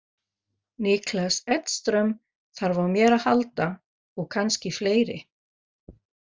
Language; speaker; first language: Icelandic; non-native, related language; Faroese